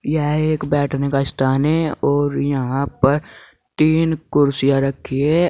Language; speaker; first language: Hindi; native; Hindi